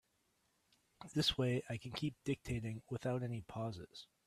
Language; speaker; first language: English; native; English